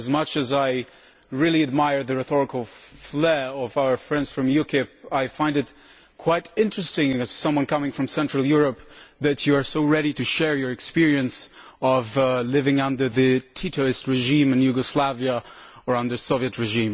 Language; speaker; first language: English; non-native, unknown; Polish